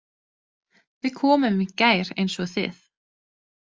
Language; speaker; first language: Icelandic; non-native, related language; Danish